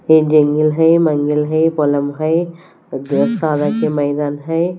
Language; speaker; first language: Hindi; non-native, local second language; Punjabi